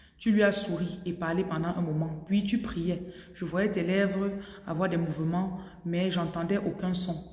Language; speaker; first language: French; non-native, local second language; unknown